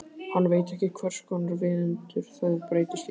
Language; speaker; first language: Icelandic; native; Icelandic